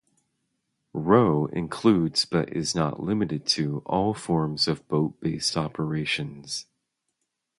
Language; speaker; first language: English; native; English